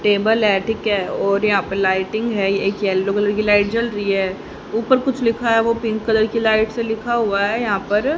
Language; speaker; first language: Hindi; native; Hindi